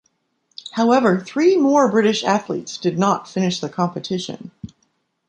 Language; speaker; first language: English; native; English